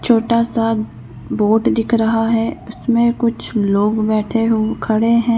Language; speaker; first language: Hindi; native; Hindi